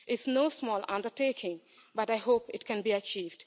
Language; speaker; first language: English; non-native, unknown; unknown